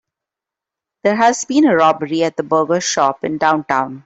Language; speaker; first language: English; non-native, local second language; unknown